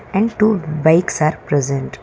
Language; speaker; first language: English; non-native, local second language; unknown